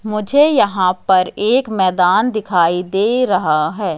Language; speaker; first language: Hindi; native; Hindi